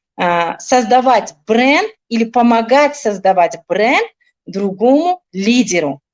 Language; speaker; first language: Russian; non-native, local second language; Tajik